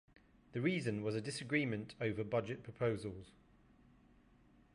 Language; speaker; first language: English; native; English